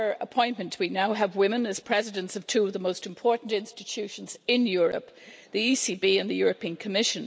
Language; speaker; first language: English; native; English